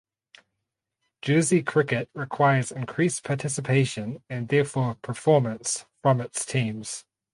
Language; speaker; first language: English; native; English